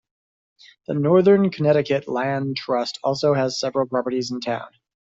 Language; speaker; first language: English; native; English